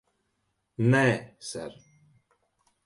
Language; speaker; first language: Latvian; native; Latvian